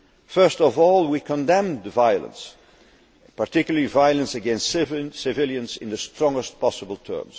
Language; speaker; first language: English; non-native, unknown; Dutch